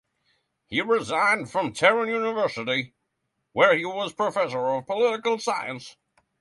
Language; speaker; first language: English; non-native, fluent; Norwegian